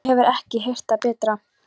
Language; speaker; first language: Icelandic; non-native, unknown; Polish